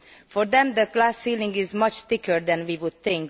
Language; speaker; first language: English; non-native, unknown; Hungarian